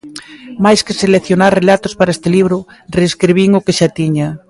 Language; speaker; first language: Galician; native; Galician